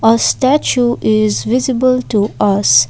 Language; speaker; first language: English; non-native, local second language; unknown